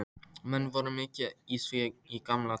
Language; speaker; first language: Icelandic; non-native, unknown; Polish